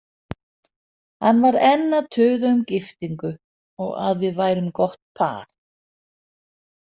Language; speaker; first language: Icelandic; non-native, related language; Danish